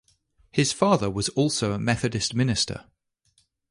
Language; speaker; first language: English; native; English